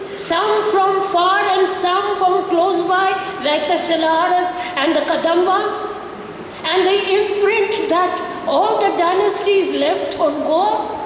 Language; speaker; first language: English; non-native, local second language; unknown